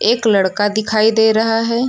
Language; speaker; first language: Hindi; native; Hindi